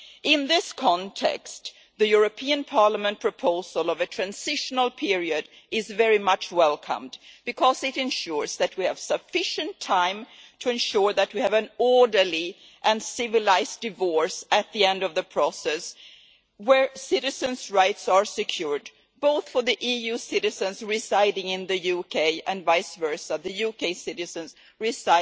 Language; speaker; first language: English; non-native, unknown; Swedish